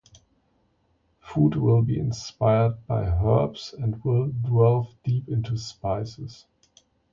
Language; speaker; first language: English; non-native, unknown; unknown